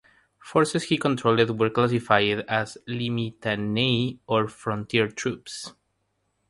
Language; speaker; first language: English; non-native, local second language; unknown